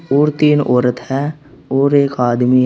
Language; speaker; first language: Hindi; native; Hindi